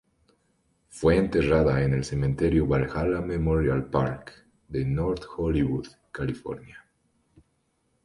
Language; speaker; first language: Spanish; native; Spanish